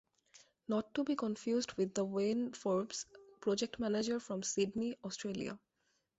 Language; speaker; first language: English; non-native, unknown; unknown